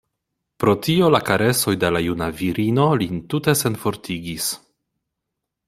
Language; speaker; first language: Esperanto; non-native, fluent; Polish